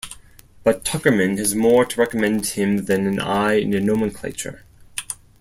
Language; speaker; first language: English; non-native, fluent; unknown